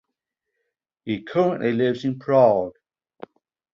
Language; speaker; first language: English; native; English